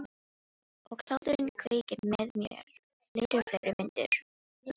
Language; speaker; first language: Icelandic; non-native, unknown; Filipino